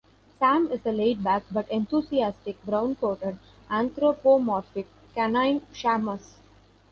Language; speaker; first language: English; non-native, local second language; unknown